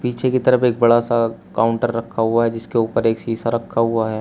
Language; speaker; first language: Hindi; native; Hindi